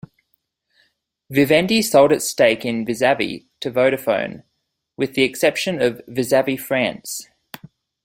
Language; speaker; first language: English; native; English